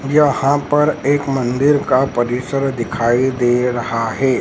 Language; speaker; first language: Hindi; native; Hindi